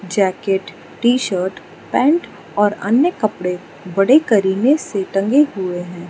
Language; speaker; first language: Hindi; non-native, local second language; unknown